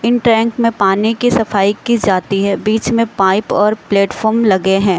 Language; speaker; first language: Hindi; native; Hindi